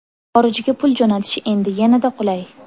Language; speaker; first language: Uzbek; native; Uzbek